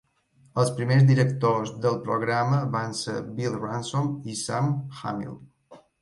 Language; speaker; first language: Catalan; native; Catalan